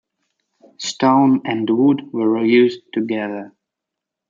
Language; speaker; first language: English; native; English